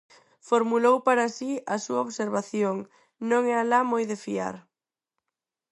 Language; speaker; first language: Galician; non-native, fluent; Spanish